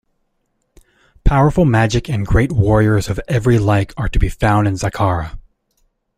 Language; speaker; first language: English; native; English